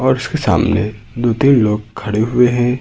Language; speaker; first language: Hindi; native; Hindi